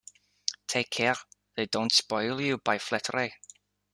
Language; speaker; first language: English; native; English